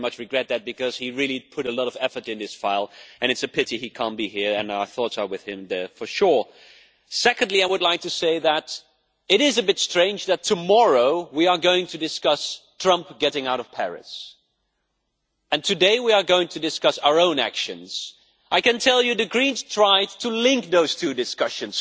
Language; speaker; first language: English; non-native, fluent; Dutch